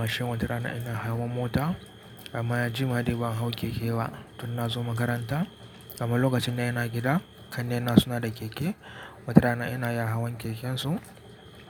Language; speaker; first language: Hausa; native; Hausa